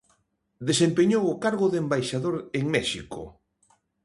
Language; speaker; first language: Galician; native; Galician